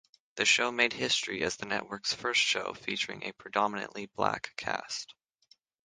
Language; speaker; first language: English; native; English